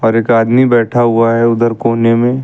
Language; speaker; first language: Hindi; native; Hindi